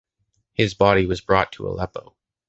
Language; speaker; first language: English; native; English